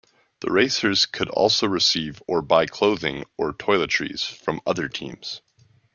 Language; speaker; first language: English; native; English